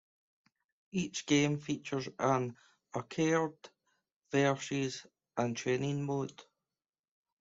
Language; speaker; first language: English; native; English